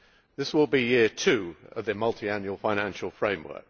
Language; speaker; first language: English; native; English